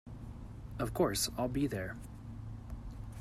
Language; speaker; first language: English; native; English